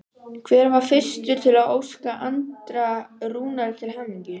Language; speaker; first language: Icelandic; native; Icelandic